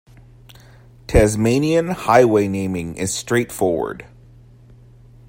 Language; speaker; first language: English; native; English